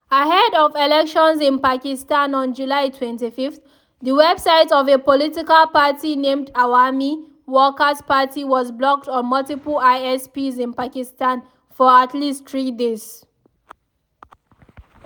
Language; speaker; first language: English; non-native, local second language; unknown